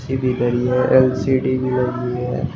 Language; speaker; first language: Hindi; native; Hindi